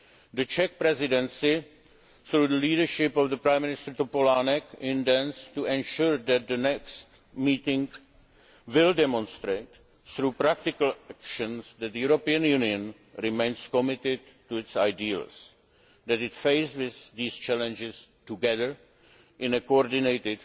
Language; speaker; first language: English; non-native, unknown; Czech